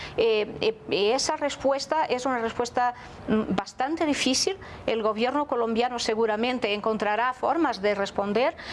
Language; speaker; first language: Spanish; non-native, related language; Portuguese